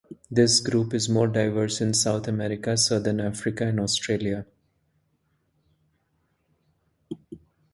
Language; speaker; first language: English; non-native, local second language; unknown